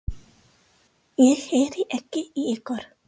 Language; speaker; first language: Icelandic; non-native, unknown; English